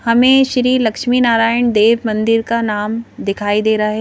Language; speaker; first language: Hindi; native; Hindi